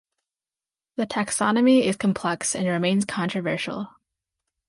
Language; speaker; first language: English; native; English